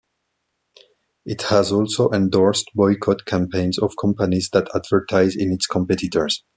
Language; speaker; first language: English; non-native, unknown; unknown